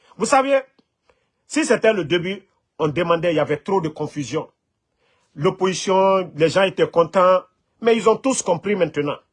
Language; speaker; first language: French; non-native, local second language; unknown